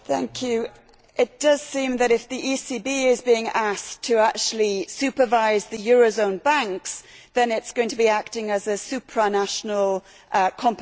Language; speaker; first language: English; native; English